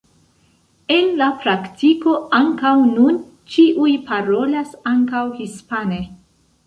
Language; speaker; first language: Esperanto; non-native, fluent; Central Kurdish